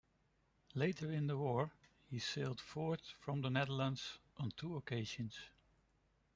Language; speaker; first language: English; non-native, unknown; Dutch